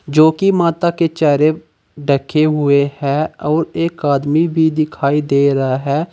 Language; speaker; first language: Hindi; native; Hindi